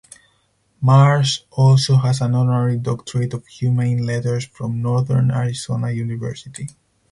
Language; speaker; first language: English; non-native, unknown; Spanish